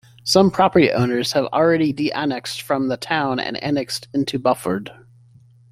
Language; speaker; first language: English; native; English